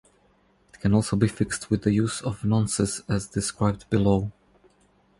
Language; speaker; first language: English; non-native, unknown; Croatian